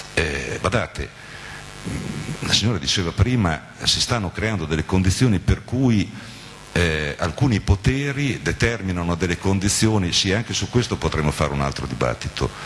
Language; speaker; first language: Italian; native; Italian